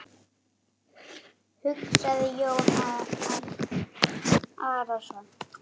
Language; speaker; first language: Icelandic; native; Icelandic